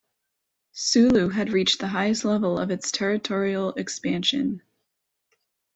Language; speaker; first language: English; native; English